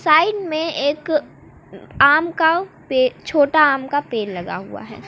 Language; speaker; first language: Hindi; native; Hindi